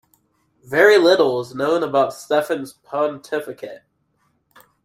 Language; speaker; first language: English; native; English